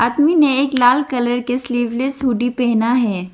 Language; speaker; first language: Hindi; non-native, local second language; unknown